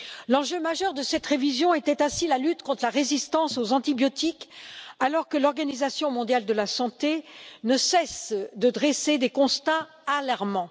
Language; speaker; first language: French; native; French